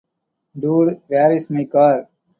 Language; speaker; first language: English; non-native, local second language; Tamil